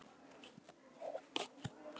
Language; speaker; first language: Icelandic; native; Icelandic